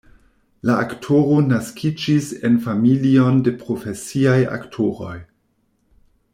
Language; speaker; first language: Esperanto; non-native, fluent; German